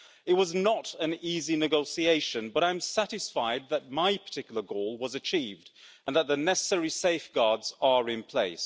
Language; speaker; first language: English; native; English